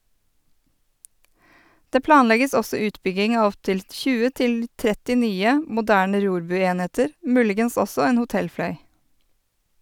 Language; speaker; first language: Norwegian; native; Norwegian